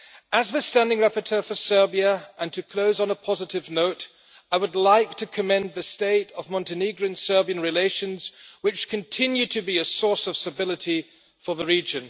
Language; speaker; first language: English; non-native, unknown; German